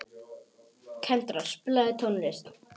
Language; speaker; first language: Icelandic; non-native, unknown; Polish